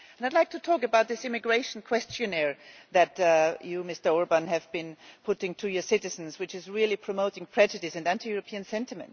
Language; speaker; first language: English; non-native, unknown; German